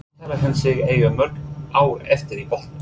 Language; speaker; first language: Icelandic; non-native, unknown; English